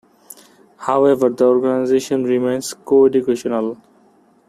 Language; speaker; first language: English; non-native, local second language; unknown